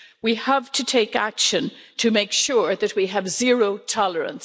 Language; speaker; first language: English; native; English